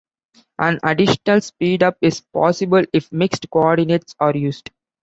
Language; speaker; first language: English; non-native, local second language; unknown